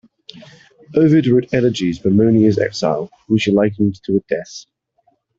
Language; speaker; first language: English; native; English